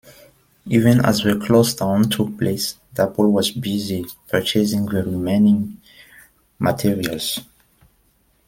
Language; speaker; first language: English; non-native, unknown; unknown